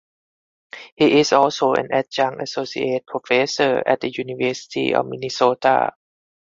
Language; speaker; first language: English; non-native, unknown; Thai